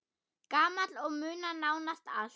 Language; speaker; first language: Icelandic; non-native, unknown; German